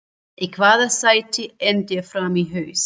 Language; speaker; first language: Icelandic; non-native, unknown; German